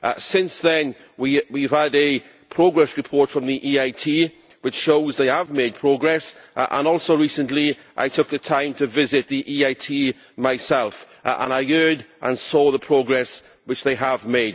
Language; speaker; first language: English; native; English